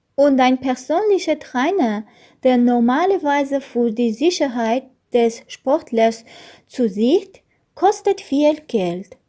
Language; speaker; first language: German; non-native, learner; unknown